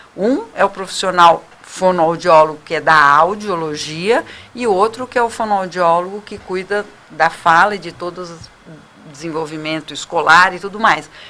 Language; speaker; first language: Portuguese; native; Portuguese